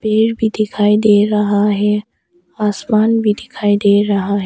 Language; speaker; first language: Hindi; early bilingual, other home language; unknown